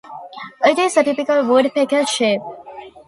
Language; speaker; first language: English; non-native, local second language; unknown